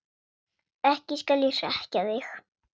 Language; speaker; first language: Icelandic; non-native, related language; Swedish